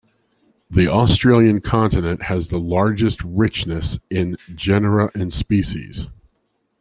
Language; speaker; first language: English; native; English